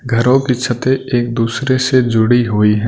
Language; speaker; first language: Hindi; non-native, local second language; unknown